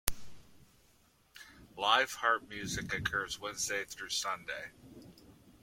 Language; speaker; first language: English; native; English